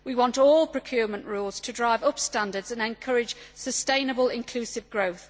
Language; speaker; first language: English; native; English